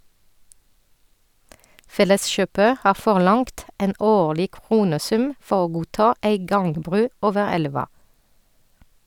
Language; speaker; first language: Norwegian; non-native, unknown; French